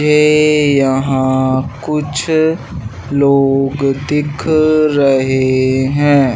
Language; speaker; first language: Hindi; native; Hindi